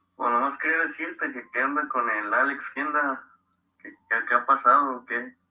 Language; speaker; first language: Spanish; native; Spanish